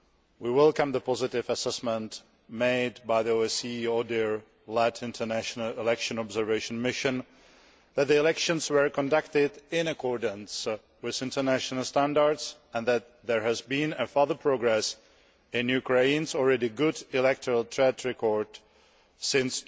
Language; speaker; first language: English; non-native, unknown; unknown